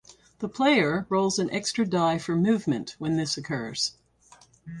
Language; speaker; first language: English; native; English